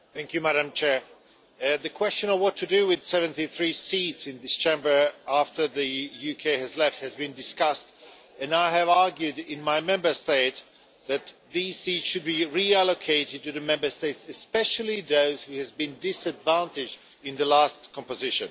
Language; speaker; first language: English; non-native, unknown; Swedish